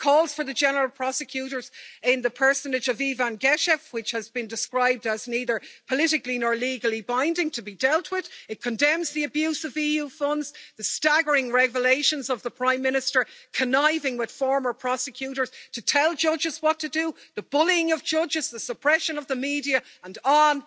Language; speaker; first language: English; native; English